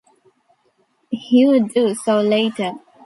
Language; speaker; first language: English; non-native, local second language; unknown